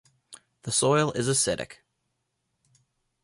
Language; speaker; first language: English; native; English